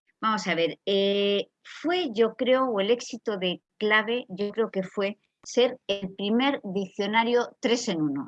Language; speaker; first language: Spanish; native; Spanish